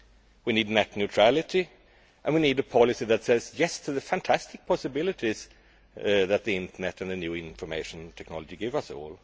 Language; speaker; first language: English; non-native, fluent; Swedish